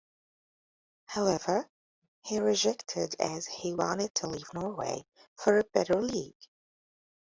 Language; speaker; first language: English; native; English